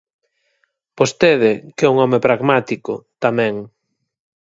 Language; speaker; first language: Galician; native; Galician